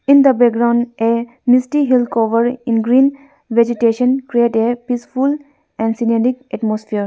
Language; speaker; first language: English; non-native, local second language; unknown